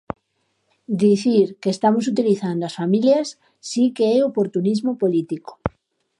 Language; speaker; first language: Galician; native; Galician